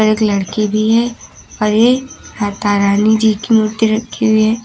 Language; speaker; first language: Hindi; native; Hindi